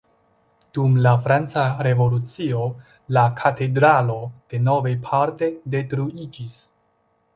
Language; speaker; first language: Esperanto; non-native, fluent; Chinese